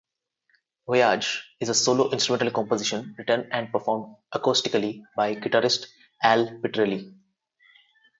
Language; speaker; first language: English; non-native, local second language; Telugu